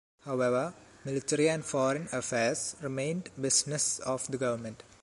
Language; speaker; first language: English; non-native, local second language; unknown